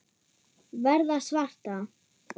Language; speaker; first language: Icelandic; non-native, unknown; German